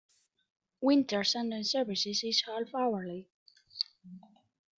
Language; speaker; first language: English; native; English